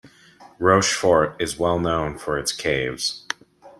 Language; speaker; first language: English; native; English